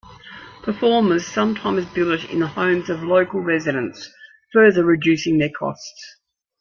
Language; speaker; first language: English; native; English